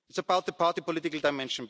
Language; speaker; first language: English; non-native, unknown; German